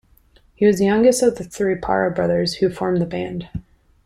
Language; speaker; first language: English; native; English